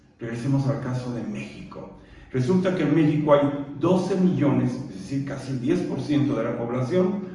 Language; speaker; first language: Spanish; non-native, local second language; Purepecha